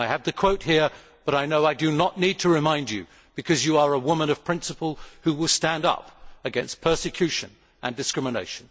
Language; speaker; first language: English; native; English